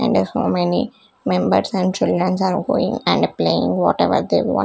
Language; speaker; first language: English; non-native, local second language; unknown